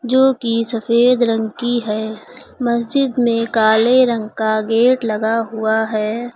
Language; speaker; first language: Hindi; native; Hindi